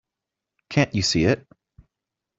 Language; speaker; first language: English; native; English